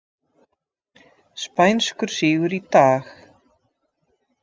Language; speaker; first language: Icelandic; non-native, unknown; Dutch